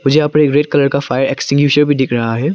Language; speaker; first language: Hindi; non-native, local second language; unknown